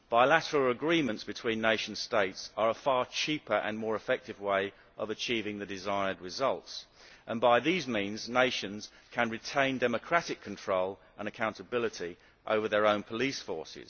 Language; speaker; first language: English; native; English